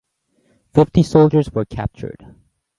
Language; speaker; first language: English; native; English